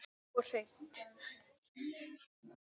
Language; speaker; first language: Icelandic; non-native, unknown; English